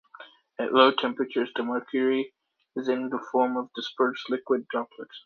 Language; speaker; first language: English; native; English